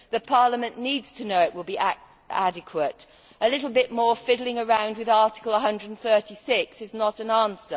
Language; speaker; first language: English; native; English